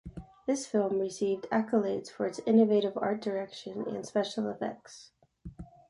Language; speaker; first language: English; native; English